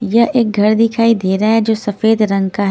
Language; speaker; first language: Hindi; non-native, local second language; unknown